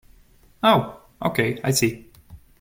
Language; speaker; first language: English; native; English